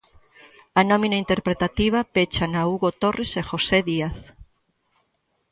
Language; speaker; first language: Galician; native; Galician